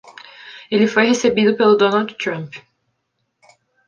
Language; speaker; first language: Portuguese; native; Portuguese